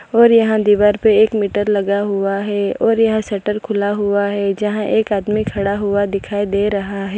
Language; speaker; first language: Hindi; non-native, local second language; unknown